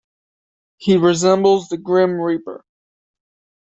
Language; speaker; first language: English; native; English